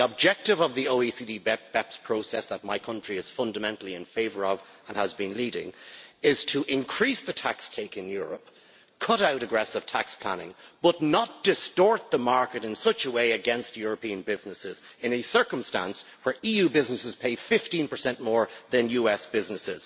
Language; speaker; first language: English; native; English